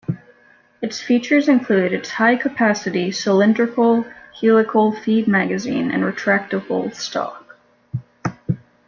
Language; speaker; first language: English; native; English